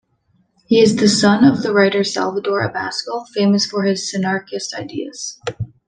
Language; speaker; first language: English; native; English